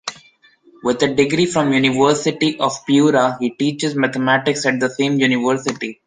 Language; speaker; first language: English; non-native, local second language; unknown